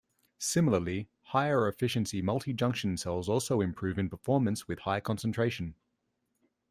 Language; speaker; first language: English; native; English